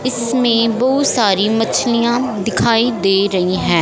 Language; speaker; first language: Hindi; non-native, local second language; Punjabi